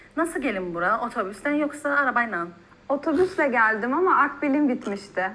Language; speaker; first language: Turkish; native; Turkish